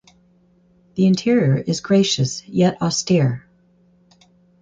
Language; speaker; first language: English; native; English